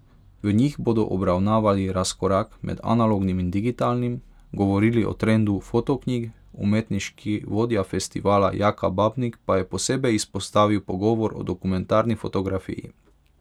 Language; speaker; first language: Slovenian; non-native, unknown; Hungarian